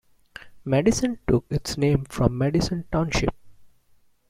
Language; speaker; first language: English; non-native, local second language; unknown